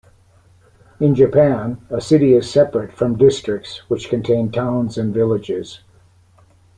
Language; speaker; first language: English; native; English